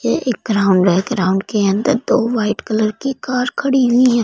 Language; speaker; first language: Hindi; non-native, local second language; Punjabi